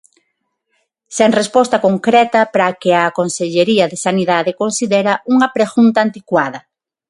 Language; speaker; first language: Galician; non-native, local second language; Spanish